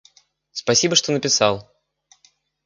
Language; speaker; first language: Russian; native; Russian